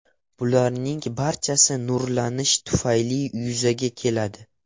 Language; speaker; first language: Uzbek; non-native, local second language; Russian